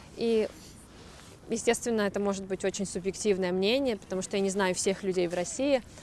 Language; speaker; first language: Russian; native; Russian